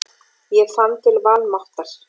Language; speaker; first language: Icelandic; native; Icelandic